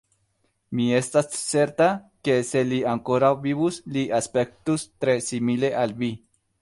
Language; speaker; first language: Esperanto; non-native, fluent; Spanish